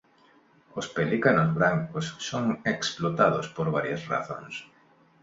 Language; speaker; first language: Galician; non-native, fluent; Spanish